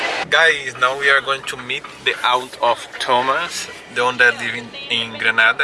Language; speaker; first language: English; non-native, learner; Portuguese